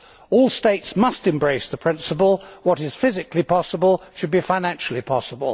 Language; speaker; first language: English; native; English